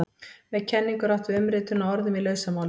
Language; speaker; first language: Icelandic; native; Icelandic